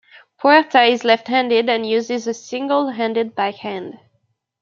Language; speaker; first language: English; native; English